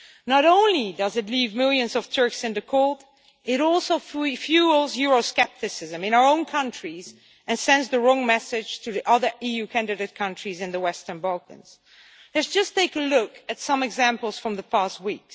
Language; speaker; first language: English; non-native, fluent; Dutch